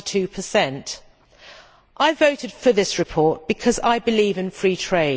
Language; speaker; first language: English; native; English